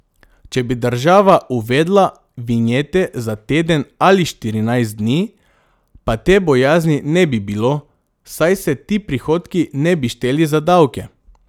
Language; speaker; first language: Slovenian; non-native, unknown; Macedonian